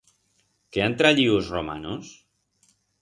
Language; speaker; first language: Aragonese; non-native, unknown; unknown